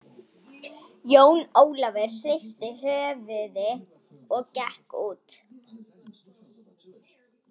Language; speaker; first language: Icelandic; non-native, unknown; Polish